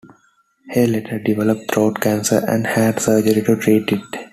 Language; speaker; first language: English; non-native, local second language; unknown